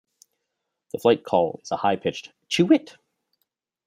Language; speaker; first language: English; native; English